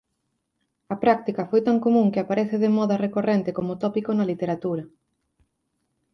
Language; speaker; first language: Galician; native; Galician